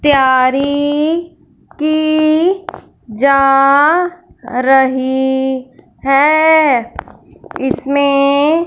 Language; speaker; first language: Hindi; non-native, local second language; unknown